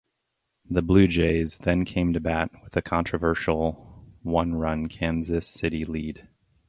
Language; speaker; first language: English; native; English